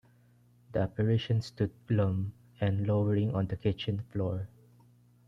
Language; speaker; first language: English; non-native, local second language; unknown